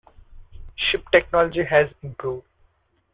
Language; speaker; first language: English; non-native, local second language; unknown